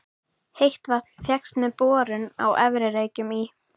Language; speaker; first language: Icelandic; native; Icelandic